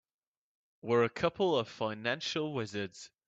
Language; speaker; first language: English; native; English